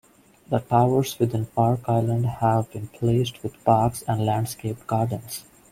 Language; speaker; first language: English; non-native, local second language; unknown